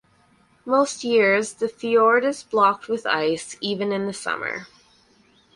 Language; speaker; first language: English; native; English